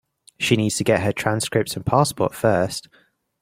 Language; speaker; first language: English; native; English